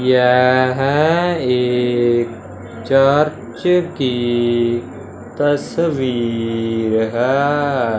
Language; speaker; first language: Hindi; non-native, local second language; Punjabi